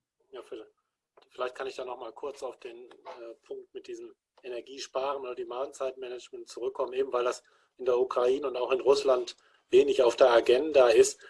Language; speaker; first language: German; native; German